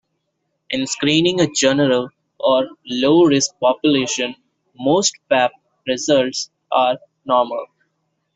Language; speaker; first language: English; non-native, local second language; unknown